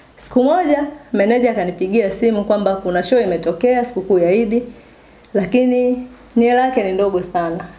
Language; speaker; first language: Swahili; native; Swahili